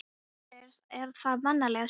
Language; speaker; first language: Icelandic; non-native, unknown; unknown